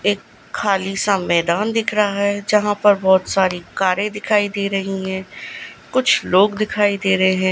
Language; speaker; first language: Hindi; non-native, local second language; Gujarati